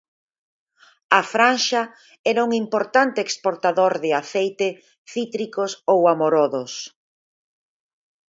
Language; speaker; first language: Galician; native; Galician